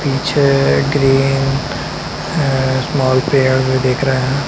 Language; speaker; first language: Hindi; native; Hindi